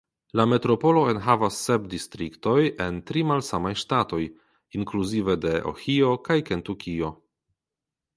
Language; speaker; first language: Esperanto; non-native, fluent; Polish